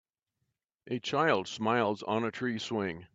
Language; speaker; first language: English; native; English